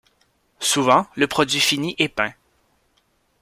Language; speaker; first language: French; native; French